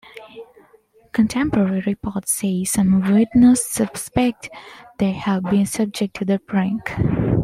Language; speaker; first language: English; non-native, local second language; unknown